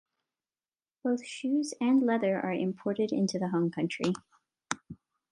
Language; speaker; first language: English; non-native, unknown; Chinese